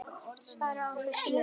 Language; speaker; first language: Icelandic; native; Icelandic